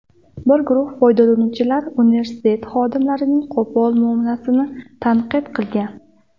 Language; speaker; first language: Uzbek; native; Uzbek